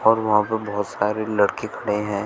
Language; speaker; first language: Hindi; native; Hindi